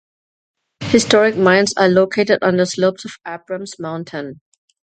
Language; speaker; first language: English; non-native, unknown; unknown